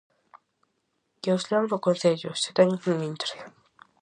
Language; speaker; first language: Galician; native; Galician